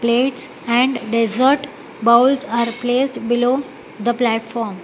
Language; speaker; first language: English; non-native, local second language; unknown